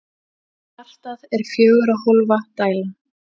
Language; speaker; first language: Icelandic; native; Icelandic